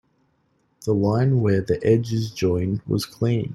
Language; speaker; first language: English; native; English